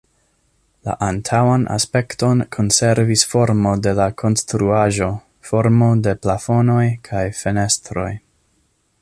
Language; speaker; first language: Esperanto; non-native, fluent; English